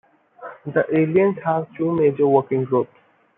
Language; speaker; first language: English; non-native, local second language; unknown